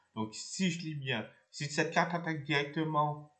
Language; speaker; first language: French; native; French